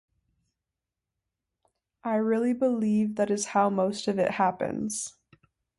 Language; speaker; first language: English; native; English